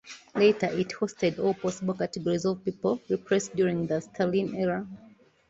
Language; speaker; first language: English; non-native, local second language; Ganda